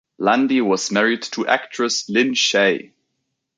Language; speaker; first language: English; native; English